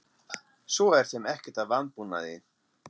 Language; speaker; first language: Icelandic; non-native, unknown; German